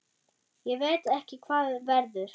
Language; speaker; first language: Icelandic; non-native, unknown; German